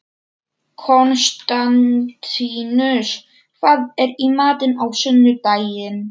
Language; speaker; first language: Icelandic; non-native, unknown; Polish